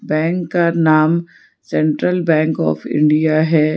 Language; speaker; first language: Hindi; non-native, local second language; Gujarati